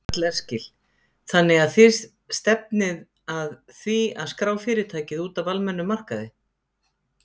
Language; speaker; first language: Icelandic; native; Icelandic